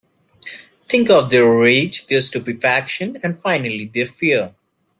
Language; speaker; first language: English; non-native, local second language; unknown